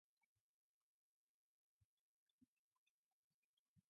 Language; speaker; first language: English; non-native, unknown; Mongolian